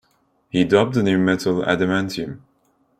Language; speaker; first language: English; non-native, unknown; Turkish